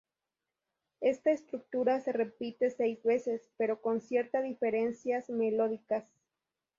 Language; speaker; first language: Spanish; native; Spanish